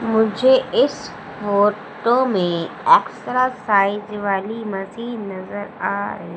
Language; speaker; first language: Hindi; native; Hindi